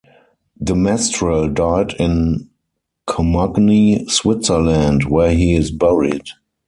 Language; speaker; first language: English; non-native, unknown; German